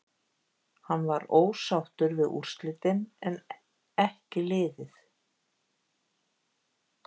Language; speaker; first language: Icelandic; native; Icelandic